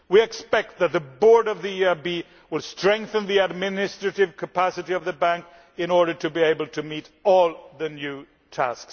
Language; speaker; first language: English; non-native, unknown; Swedish